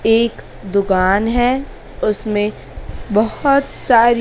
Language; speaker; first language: Hindi; native; Hindi